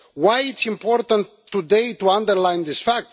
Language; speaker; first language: English; non-native, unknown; Romanian